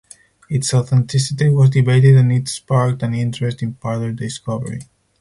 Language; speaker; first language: English; non-native, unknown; Spanish